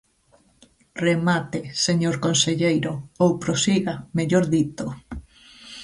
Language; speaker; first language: Galician; native; Galician